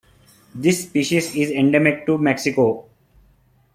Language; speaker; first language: English; non-native, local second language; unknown